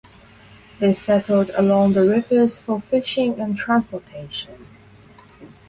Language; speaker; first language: English; non-native, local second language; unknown